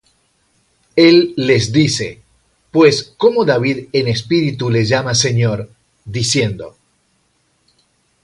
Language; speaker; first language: Spanish; native; Spanish